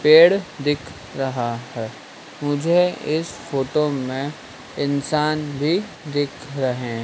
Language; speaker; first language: Hindi; native; Hindi